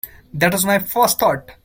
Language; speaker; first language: English; non-native, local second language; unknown